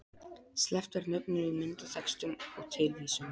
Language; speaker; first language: Icelandic; non-native, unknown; Polish